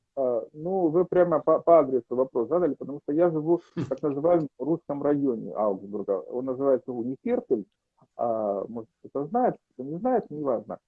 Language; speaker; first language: Russian; native; Russian